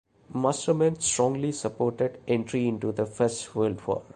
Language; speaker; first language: English; non-native, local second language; Malayalam